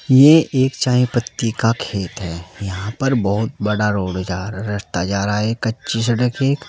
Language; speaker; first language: Hindi; native; Hindi